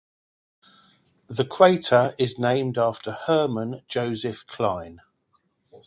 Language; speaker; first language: English; native; English